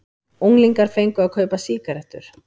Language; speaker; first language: Icelandic; native; Icelandic